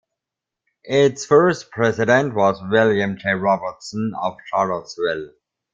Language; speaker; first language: English; non-native, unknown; German